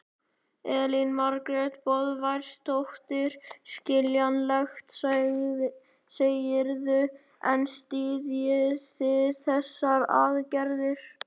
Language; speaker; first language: Icelandic; native; Icelandic